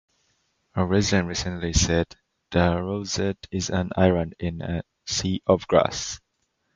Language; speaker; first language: English; non-native, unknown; Japanese